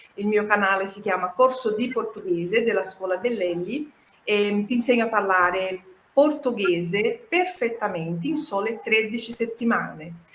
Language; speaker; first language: Italian; non-native, fluent; Portuguese